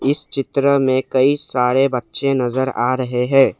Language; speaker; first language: Hindi; non-native, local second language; Assamese